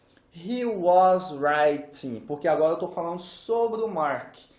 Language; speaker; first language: English; non-native, fluent; Portuguese